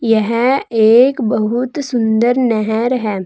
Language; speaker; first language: Hindi; native; Hindi